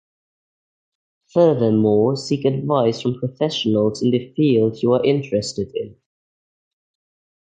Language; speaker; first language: English; non-native, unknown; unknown